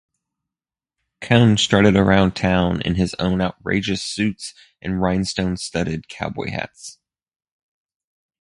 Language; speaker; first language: English; native; English